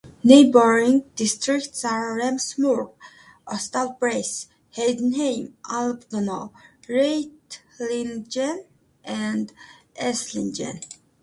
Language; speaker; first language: English; native; English